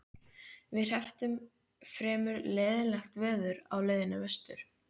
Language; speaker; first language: Icelandic; native; Icelandic